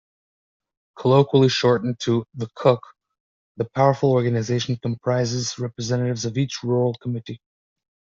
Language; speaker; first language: English; native; English